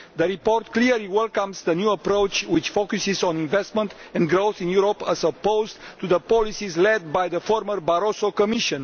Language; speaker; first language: English; non-native, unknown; Romanian